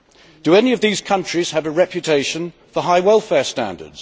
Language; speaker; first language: English; native; English